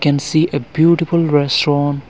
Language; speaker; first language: English; non-native, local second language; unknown